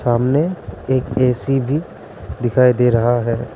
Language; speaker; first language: Hindi; non-native, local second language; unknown